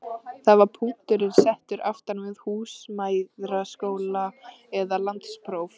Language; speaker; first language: Icelandic; native; Icelandic